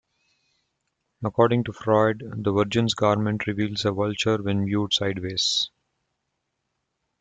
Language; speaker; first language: English; non-native, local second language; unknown